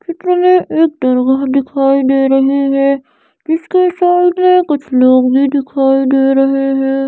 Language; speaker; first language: Hindi; native; Hindi